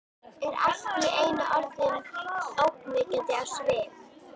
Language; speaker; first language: Icelandic; native; Icelandic